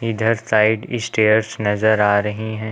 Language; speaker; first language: Hindi; native; Hindi